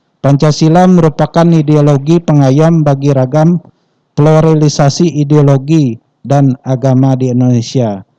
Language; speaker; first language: Indonesian; non-native, local second language; Balinese